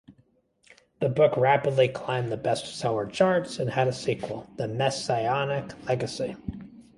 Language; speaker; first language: English; native; English